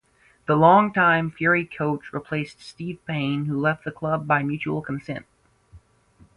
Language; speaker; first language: English; native; English